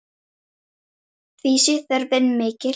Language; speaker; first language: Icelandic; native; Icelandic